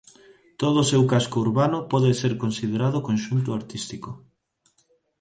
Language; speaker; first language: Galician; non-native, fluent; Spanish